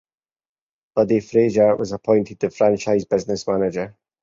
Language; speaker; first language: English; native; English